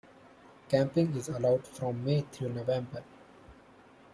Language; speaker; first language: English; non-native, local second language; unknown